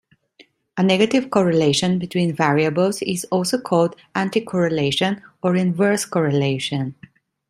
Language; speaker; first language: English; non-native, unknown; Italian